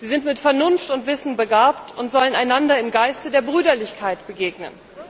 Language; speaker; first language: German; native; German